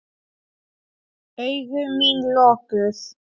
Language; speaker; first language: Icelandic; non-native, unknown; Polish